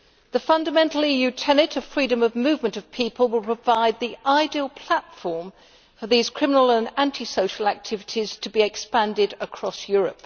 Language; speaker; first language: English; native; English